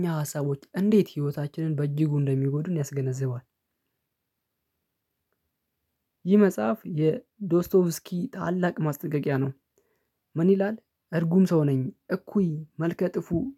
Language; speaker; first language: Amharic; non-native, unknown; Oromo